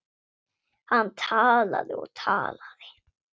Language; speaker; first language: Icelandic; non-native, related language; Swedish